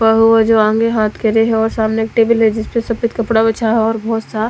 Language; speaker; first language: Hindi; non-native, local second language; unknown